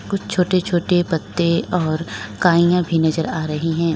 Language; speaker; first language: Hindi; native; Hindi